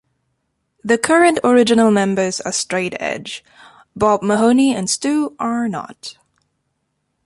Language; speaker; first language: English; non-native, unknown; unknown